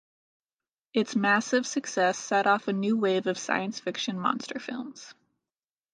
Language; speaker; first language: English; native; English